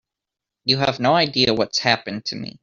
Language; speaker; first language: English; native; English